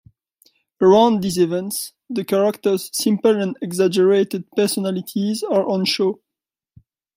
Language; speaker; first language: English; non-native, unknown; French